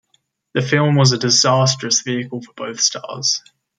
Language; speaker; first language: English; native; English